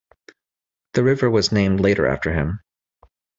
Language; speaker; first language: English; native; English